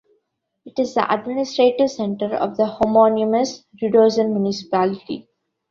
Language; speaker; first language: English; non-native, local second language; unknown